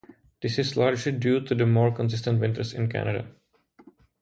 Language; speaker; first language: English; non-native, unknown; Czech